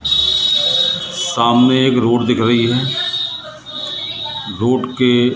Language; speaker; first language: Hindi; native; Hindi